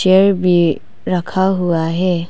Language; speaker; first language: Hindi; non-native, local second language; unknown